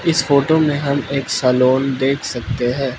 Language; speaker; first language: Hindi; non-native, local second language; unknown